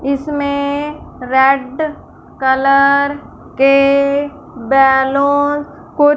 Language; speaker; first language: Hindi; non-native, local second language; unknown